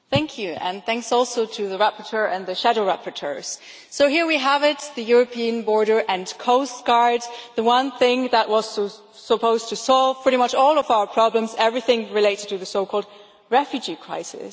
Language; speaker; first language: English; non-native, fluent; German